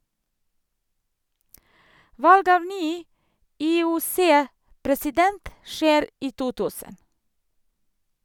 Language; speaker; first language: Norwegian; non-native, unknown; Serbian